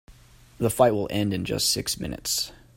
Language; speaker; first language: English; native; English